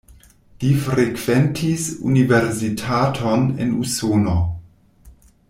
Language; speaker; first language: Esperanto; non-native, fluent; German